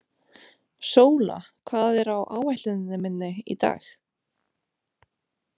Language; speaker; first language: Icelandic; non-native, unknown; Romanian